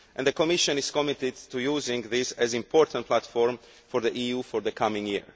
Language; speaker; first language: English; non-native, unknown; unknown